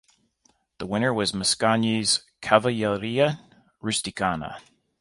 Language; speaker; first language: English; native; English